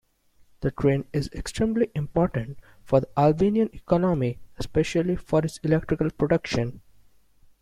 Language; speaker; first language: English; non-native, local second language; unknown